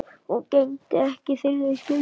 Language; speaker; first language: Icelandic; native; Icelandic